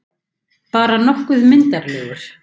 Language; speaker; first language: Icelandic; native; Icelandic